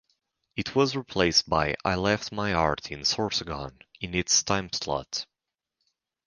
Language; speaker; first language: English; native; English